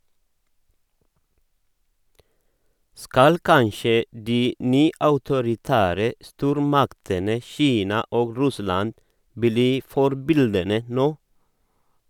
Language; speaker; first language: Norwegian; non-native, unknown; Oromo